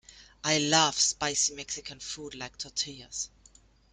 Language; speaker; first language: English; non-native, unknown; German